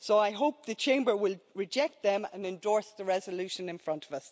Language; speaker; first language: English; native; English